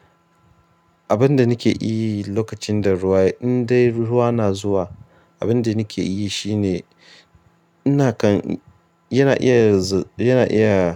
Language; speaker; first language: Hausa; non-native, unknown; Yoruba